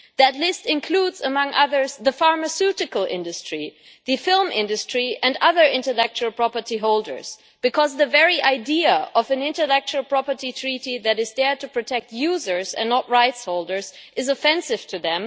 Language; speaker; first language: English; non-native, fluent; German